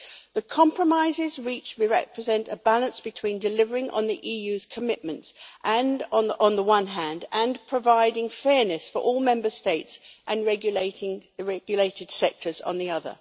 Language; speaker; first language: English; native; English